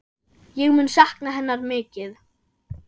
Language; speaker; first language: Icelandic; non-native, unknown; German